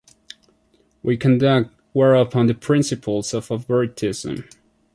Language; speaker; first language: English; non-native, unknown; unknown